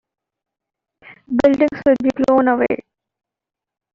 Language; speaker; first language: English; non-native, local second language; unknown